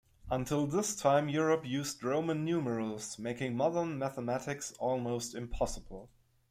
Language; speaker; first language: English; non-native, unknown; German